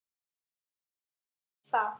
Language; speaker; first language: Icelandic; native; Icelandic